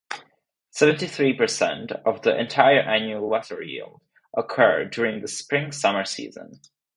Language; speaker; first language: English; non-native, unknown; Czech